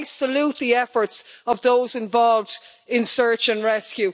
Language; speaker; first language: English; native; English